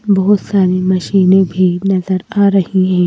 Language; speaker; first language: Hindi; native; Hindi